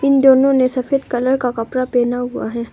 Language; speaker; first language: Hindi; non-native, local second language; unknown